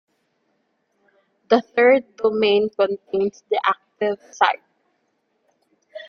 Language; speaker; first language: English; non-native, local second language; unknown